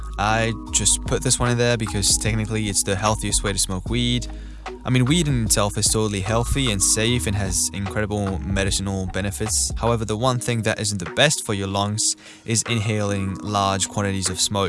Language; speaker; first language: English; native; English